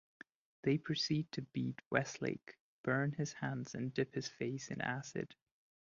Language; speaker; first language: English; non-native, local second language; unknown